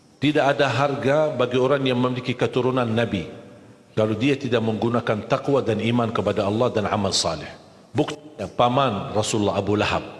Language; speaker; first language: Malay; non-native, fluent; Arabic